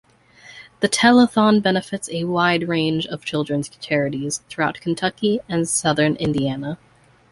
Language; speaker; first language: English; native; English